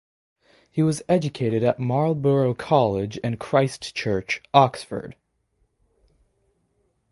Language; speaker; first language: English; native; English